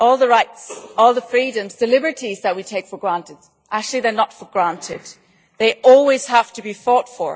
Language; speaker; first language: English; non-native, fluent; German